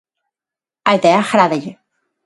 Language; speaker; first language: Galician; non-native, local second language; Spanish